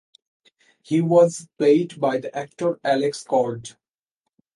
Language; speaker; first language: English; non-native, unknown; Bangla